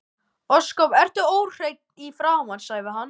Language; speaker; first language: Icelandic; native; Icelandic